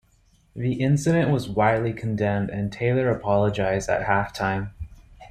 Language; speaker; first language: English; native; English